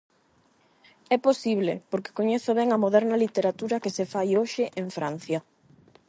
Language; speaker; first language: Galician; non-native, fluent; Spanish